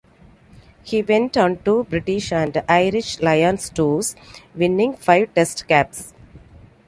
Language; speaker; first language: English; non-native, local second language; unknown